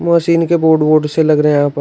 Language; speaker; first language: Hindi; native; Hindi